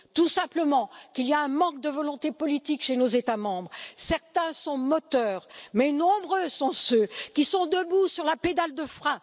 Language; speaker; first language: French; native; French